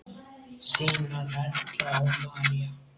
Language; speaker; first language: Icelandic; native; Icelandic